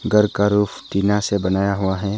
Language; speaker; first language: Hindi; early bilingual, other home language; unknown